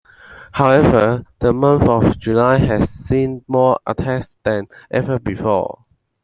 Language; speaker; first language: English; non-native, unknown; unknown